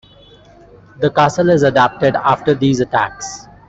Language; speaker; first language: English; non-native, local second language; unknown